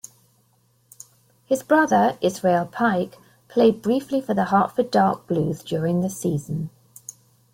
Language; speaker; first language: English; native; English